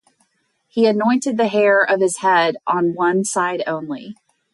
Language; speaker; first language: English; native; English